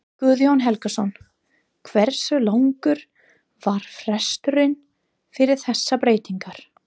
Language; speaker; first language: Icelandic; non-native, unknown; English